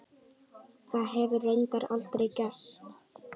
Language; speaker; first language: Icelandic; native; Icelandic